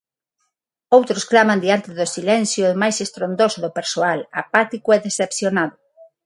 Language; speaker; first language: Galician; non-native, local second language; Spanish